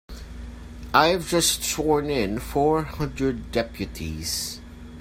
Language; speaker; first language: English; non-native, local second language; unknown